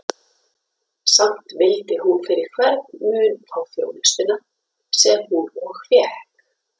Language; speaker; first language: Icelandic; native; Icelandic